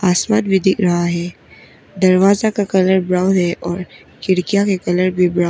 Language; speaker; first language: Hindi; non-native, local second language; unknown